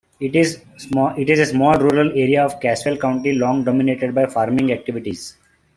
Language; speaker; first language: English; non-native, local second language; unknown